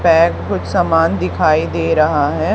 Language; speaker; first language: Hindi; native; Hindi